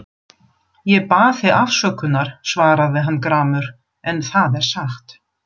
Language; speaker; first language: Icelandic; non-native, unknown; German